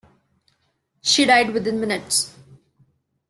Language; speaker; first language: English; non-native, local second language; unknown